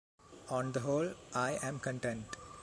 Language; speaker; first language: English; non-native, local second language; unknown